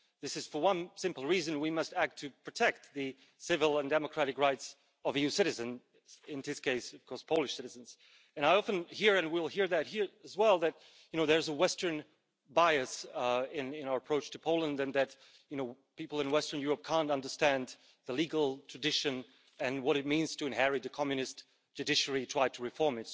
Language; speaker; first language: English; non-native, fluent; Slovak